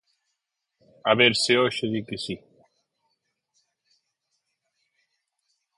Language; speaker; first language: Galician; native; Galician